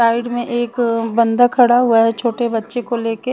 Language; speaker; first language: Hindi; non-native, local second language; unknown